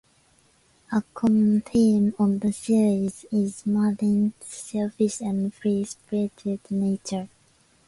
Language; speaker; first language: English; non-native, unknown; Japanese